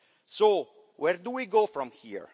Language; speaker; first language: English; non-native, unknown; Italian